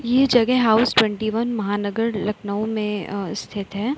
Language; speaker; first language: Hindi; native; Hindi